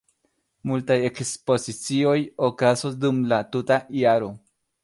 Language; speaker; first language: Esperanto; non-native, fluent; Spanish